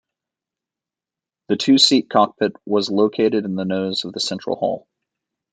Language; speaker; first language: English; native; English